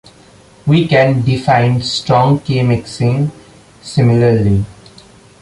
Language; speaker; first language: English; non-native, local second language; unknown